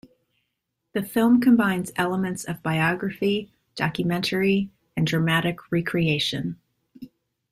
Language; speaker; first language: English; native; English